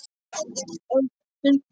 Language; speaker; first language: Icelandic; non-native, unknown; Polish